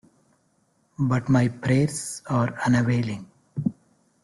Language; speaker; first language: English; non-native, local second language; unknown